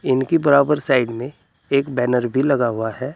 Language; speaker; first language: Hindi; native; Hindi